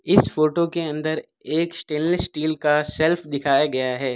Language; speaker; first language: Hindi; non-native, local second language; Gujarati